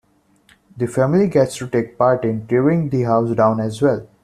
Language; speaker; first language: English; non-native, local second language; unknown